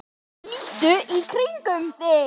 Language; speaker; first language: Icelandic; native; Icelandic